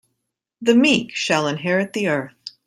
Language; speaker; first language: English; native; English